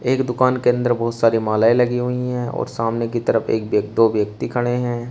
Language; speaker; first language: Hindi; native; Hindi